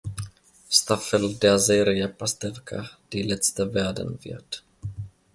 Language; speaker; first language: German; non-native, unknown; Finnish